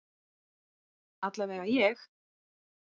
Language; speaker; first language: Icelandic; native; Icelandic